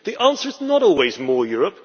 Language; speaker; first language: English; native; English